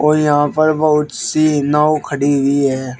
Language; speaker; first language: Hindi; native; Hindi